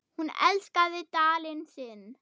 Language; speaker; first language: Icelandic; non-native, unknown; German